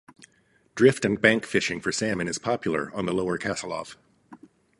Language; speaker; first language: English; native; English